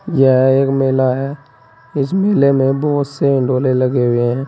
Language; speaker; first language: Hindi; native; Hindi